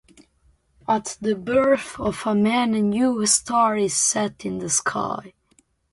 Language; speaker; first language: English; non-native, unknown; Serbian